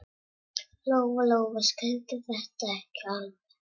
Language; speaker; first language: Icelandic; non-native, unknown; Czech